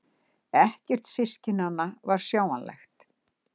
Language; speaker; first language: Icelandic; native; Icelandic